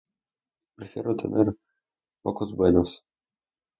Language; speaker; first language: Spanish; non-native, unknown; Russian